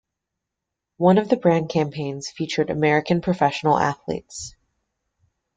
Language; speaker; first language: English; native; English